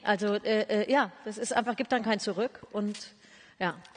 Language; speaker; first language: German; native; German